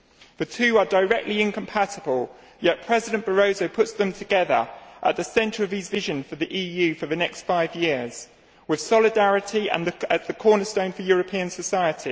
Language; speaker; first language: English; native; English